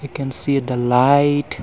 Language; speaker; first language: English; non-native, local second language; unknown